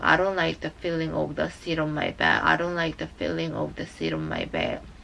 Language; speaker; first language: English; non-native, learner; Korean